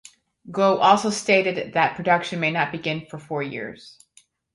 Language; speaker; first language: English; native; English